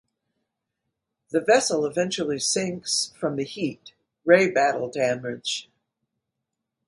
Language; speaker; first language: English; native; English